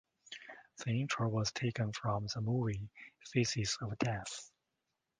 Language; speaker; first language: English; non-native, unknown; Chinese